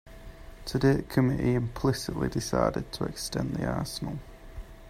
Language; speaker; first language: English; native; English